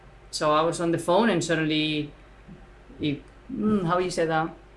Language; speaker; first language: English; non-native, fluent; Spanish